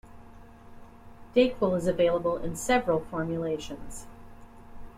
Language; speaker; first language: English; native; English